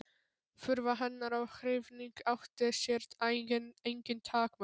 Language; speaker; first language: Icelandic; non-native, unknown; Polish